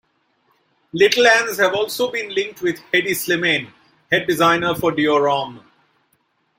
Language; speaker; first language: English; non-native, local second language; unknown